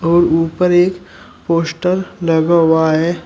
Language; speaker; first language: Hindi; native; Hindi